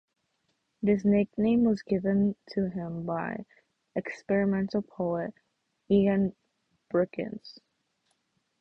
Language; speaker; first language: English; native; English